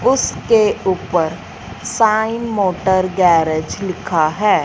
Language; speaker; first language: Hindi; non-native, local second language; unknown